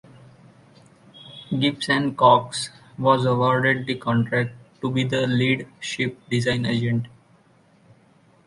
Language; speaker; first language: English; non-native, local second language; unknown